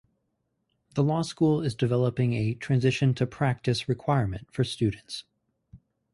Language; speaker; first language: English; native; English